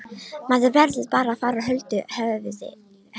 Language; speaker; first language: Icelandic; non-native, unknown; Romanian